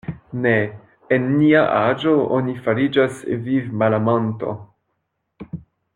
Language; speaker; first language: Esperanto; non-native, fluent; French